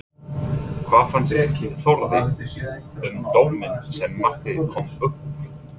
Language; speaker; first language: Icelandic; non-native, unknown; English